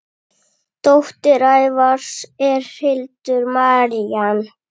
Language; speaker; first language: Icelandic; native; Icelandic